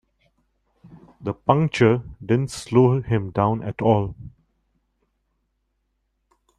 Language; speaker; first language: English; non-native, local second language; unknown